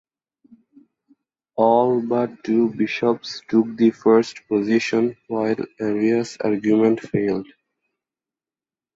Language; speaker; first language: English; native; English